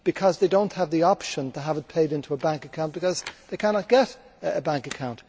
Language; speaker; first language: English; native; English